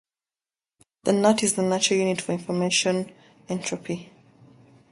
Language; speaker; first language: English; native; English